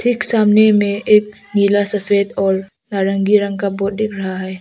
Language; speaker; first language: Hindi; non-native, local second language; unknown